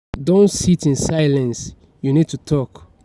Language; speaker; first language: English; non-native, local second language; Yoruba